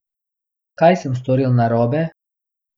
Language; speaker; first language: Slovenian; non-native, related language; Bosnian